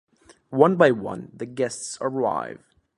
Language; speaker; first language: English; native; English